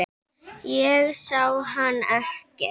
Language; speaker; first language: Icelandic; native; Icelandic